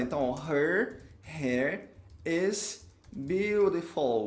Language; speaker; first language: English; non-native, fluent; Portuguese